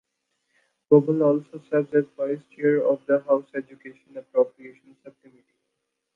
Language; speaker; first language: English; non-native, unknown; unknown